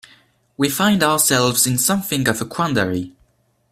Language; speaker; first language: English; non-native, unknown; French